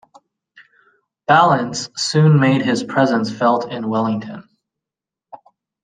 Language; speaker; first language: English; native; English